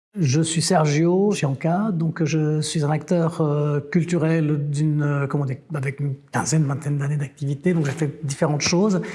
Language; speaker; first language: French; non-native, fluent; Portuguese